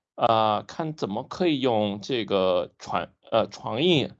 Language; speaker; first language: Chinese; non-native, fluent; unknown